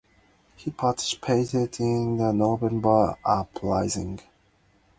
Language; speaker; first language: English; non-native, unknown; Japanese